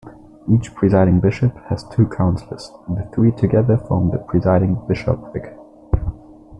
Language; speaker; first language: English; non-native, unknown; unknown